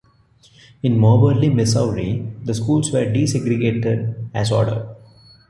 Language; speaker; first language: English; non-native, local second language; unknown